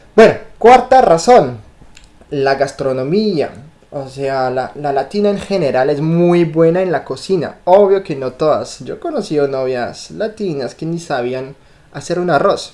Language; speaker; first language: Spanish; non-native, fluent; French